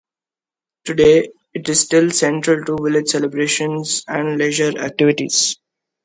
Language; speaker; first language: English; non-native, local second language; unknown